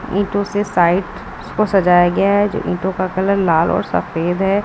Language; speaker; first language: Hindi; native; Hindi